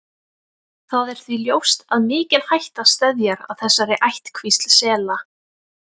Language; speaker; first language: Icelandic; native; Icelandic